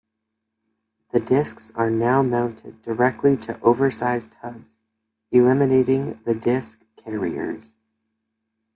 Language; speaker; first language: English; native; English